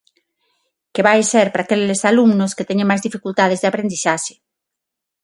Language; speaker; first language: Galician; non-native, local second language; Spanish